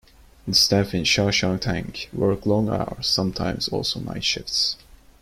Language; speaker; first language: English; non-native, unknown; Turkish